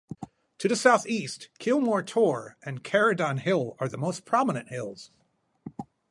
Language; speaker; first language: English; native; English